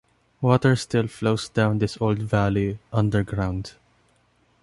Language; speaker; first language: English; non-native, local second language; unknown